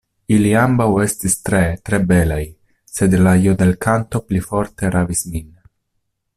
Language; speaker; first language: Esperanto; non-native, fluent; Italian